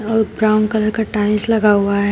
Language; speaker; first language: Hindi; native; Hindi